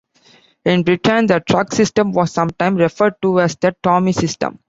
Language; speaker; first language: English; non-native, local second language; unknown